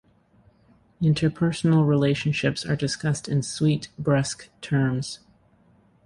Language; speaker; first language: English; native; English